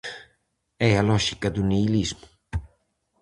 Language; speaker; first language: Galician; native; Galician